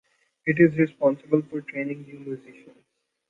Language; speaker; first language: English; non-native, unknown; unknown